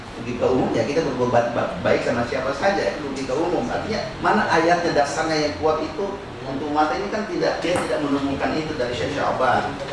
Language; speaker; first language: Indonesian; non-native, local second language; Buginese